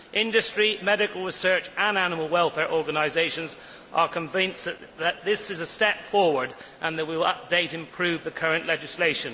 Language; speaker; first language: English; native; English